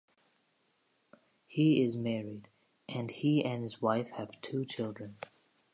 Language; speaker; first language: English; native; English